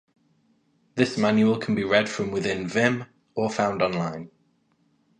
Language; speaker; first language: English; native; English